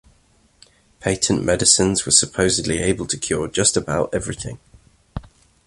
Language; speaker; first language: English; native; English